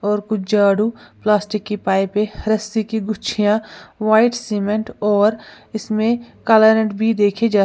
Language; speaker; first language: Hindi; native; Hindi